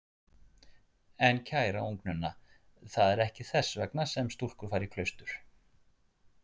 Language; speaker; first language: Icelandic; native; Icelandic